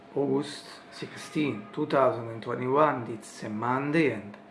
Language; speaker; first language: English; non-native, learner; Italian